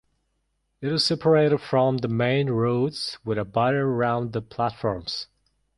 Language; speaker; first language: English; non-native, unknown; Mongolian